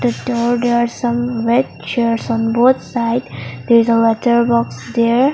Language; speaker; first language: English; non-native, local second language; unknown